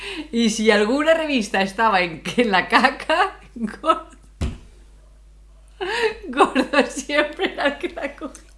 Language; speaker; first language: Spanish; native; Spanish